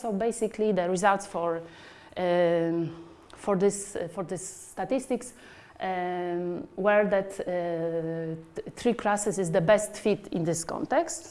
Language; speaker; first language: English; non-native, fluent; Polish